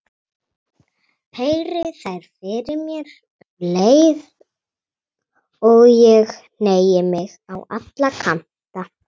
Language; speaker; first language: Icelandic; native; Icelandic